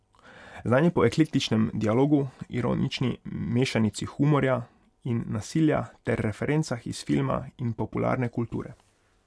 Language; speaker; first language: Slovenian; non-native, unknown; Hungarian